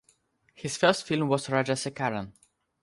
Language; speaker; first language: English; non-native, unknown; Russian